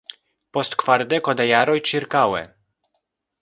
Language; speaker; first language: Esperanto; non-native, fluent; Polish